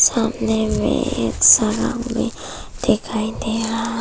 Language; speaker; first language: Hindi; early bilingual, other home language; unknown